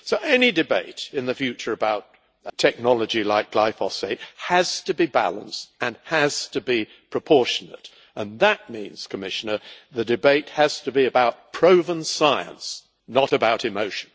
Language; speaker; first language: English; native; English